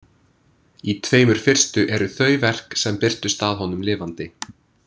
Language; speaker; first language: Icelandic; non-native, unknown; English